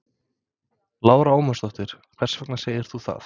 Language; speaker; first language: Icelandic; non-native, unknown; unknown